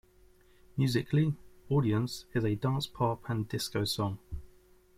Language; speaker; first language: English; native; English